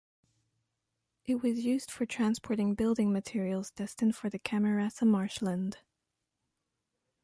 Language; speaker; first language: English; non-native, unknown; French